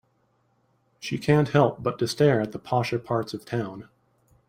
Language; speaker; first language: English; native; English